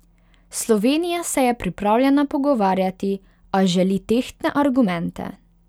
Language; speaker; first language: Slovenian; non-native, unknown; Hungarian